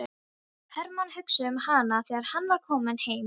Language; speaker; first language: Icelandic; non-native, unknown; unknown